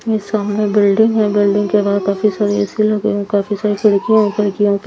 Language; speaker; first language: Hindi; native; Hindi